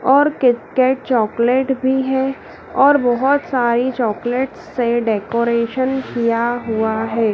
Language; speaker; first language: Hindi; native; Hindi